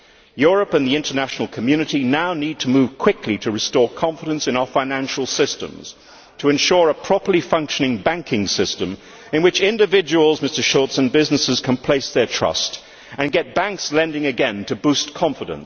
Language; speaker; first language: English; native; English